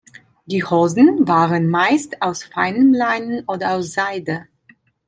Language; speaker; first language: German; non-native, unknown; Italian